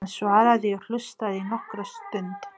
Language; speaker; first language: Icelandic; non-native, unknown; Nepali